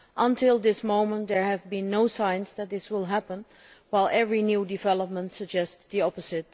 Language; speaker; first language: English; non-native, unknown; Dutch